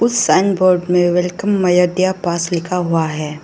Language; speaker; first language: Hindi; non-native, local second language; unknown